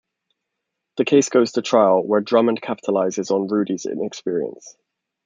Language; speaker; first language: English; native; English